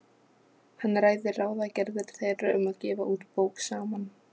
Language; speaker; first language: Icelandic; non-native, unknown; Polish